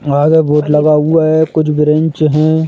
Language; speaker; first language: Hindi; native; Hindi